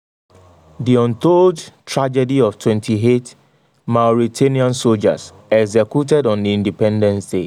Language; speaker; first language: English; non-native, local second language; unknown